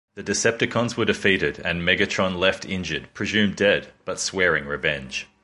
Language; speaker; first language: English; native; English